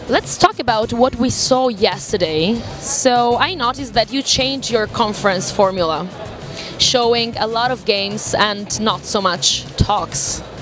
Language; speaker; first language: English; non-native, fluent; Italian